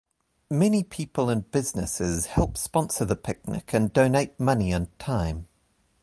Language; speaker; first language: English; native; English